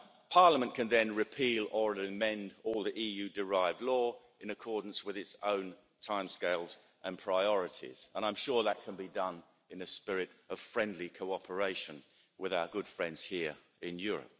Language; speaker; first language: English; native; English